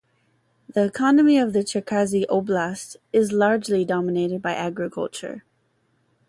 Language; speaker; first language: English; native; English